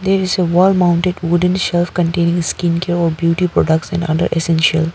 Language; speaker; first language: English; non-native, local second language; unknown